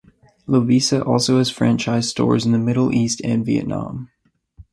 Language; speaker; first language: English; native; English